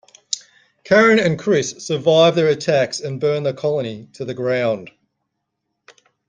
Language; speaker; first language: English; native; English